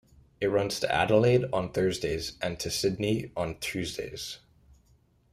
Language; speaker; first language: English; native; English